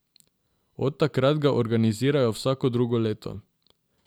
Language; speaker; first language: Slovenian; non-native, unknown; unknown